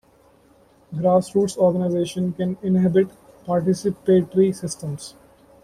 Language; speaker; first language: English; non-native, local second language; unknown